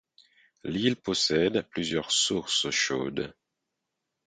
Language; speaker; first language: French; non-native, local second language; Haitian Creole